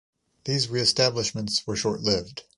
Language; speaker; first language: English; native; English